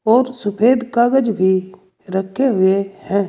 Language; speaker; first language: Hindi; native; Hindi